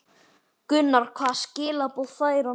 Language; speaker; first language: Icelandic; native; Icelandic